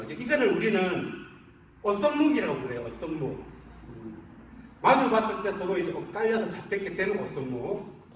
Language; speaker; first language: Korean; native; Korean